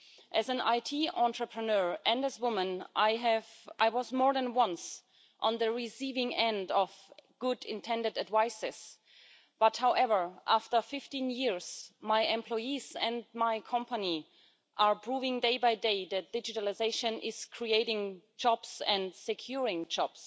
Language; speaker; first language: English; non-native, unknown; German